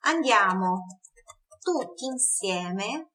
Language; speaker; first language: Italian; non-native, fluent; Portuguese